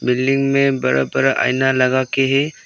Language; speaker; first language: Hindi; non-native, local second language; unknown